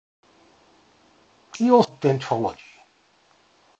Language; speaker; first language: English; native; English